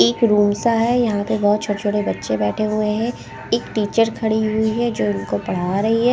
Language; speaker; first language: Hindi; non-native, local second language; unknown